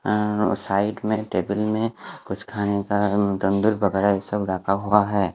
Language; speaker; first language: Hindi; non-native, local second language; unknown